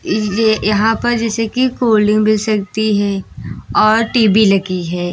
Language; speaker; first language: Hindi; native; Hindi